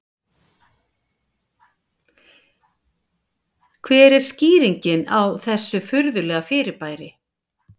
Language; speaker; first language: Icelandic; native; Icelandic